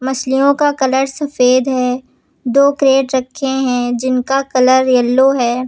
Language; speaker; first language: Hindi; native; Hindi